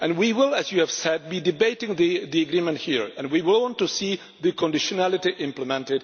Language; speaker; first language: English; non-native, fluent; Czech